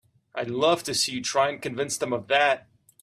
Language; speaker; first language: English; native; English